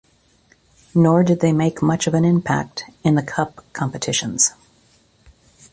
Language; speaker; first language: English; native; English